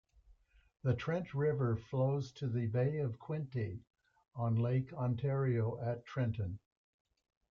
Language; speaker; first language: English; native; English